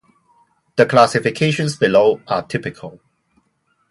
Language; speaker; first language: English; non-native, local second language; Cantonese